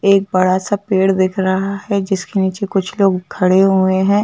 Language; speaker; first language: Hindi; native; Hindi